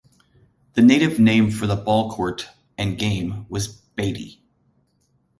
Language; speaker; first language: English; native; English